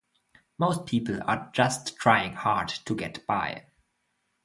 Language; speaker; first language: English; non-native, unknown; German